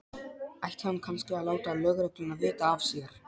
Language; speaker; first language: Icelandic; non-native, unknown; Polish